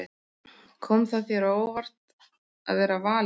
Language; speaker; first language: Icelandic; native; Icelandic